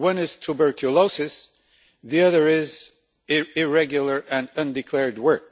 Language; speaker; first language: English; non-native, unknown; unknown